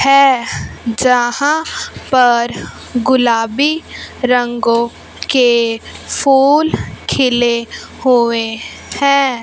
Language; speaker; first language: Hindi; non-native, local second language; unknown